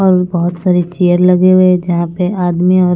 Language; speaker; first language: Hindi; non-native, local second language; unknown